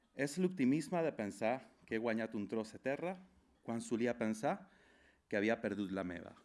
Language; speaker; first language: Catalan; non-native, fluent; Spanish